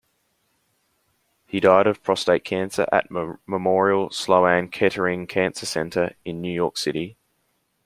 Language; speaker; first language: English; native; English